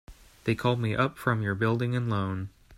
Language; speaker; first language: English; native; English